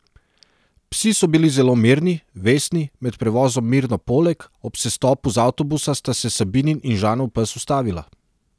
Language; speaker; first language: Slovenian; non-native, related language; Serbian